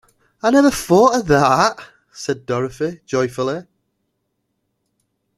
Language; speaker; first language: English; native; English